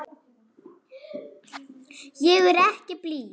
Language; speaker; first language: Icelandic; non-native, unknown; German